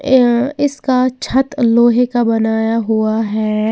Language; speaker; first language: Hindi; native; Hindi